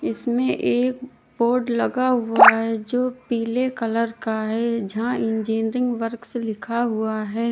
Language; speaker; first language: Hindi; native; Hindi